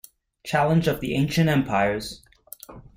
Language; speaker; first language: English; native; English